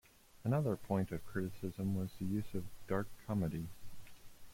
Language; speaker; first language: English; native; English